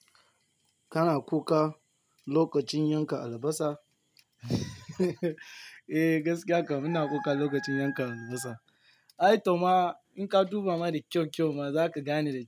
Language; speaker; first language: Hausa; non-native, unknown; Yoruba